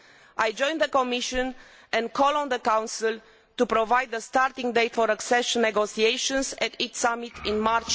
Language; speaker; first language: English; non-native, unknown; Romanian